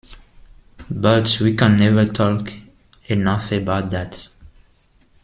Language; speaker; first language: English; non-native, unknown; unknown